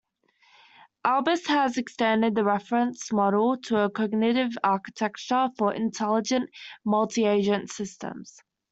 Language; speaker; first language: English; native; English